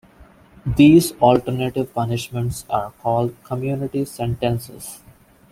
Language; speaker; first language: English; non-native, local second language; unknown